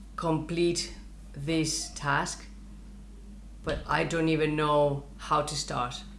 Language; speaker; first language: English; non-native, fluent; Spanish